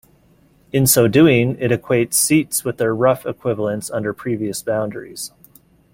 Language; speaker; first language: English; native; English